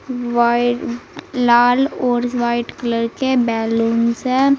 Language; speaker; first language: Hindi; native; Hindi